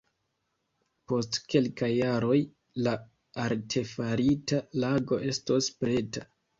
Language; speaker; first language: Esperanto; non-native, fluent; Kinyarwanda